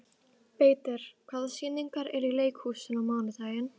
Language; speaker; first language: Icelandic; native; Icelandic